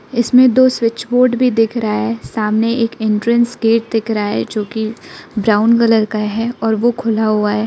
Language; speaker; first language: Hindi; non-native, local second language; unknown